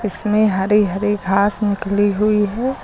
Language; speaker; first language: Hindi; native; Hindi